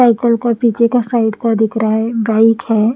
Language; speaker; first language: Hindi; non-native, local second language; Punjabi